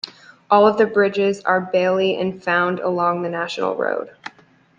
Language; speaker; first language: English; native; English